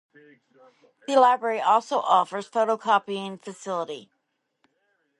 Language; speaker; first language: English; native; English